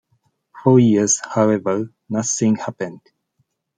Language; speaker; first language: English; non-native, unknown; Japanese